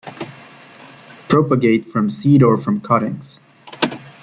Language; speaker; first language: English; native; English